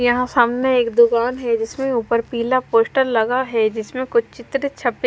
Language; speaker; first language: Hindi; non-native, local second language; Punjabi